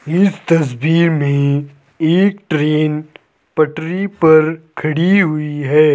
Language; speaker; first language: Hindi; native; Hindi